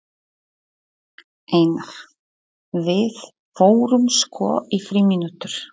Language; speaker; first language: Icelandic; non-native, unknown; Polish